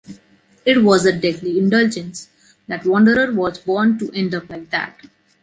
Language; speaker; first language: English; non-native, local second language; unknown